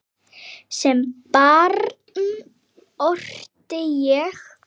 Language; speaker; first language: Icelandic; native; Icelandic